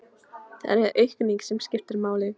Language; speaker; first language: Icelandic; non-native, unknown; Polish